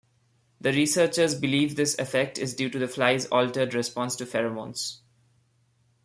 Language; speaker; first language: English; non-native, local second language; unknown